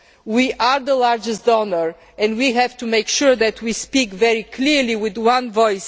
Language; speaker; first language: English; non-native, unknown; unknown